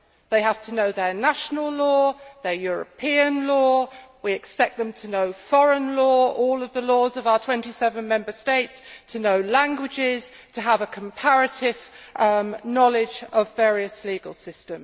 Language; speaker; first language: English; native; English